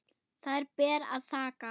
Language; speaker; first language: Icelandic; non-native, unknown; German